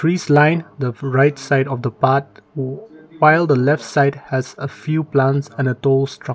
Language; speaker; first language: English; non-native, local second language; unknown